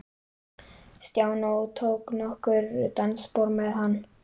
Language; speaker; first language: Icelandic; native; Icelandic